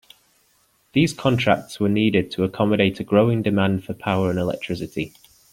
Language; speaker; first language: English; native; English